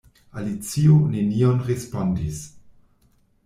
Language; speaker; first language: Esperanto; non-native, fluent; German